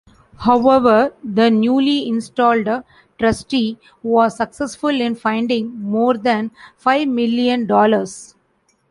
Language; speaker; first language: English; non-native, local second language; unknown